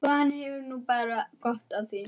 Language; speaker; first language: Icelandic; non-native, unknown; German